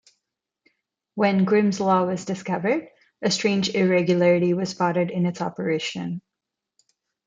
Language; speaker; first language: English; non-native, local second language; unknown